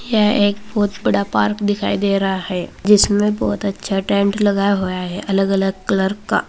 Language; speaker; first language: Hindi; native; Hindi